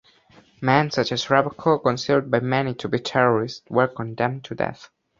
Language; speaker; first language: English; non-native, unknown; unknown